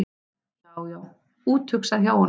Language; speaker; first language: Icelandic; native; Icelandic